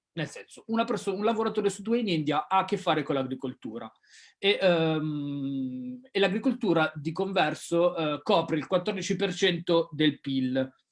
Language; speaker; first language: Italian; native; Italian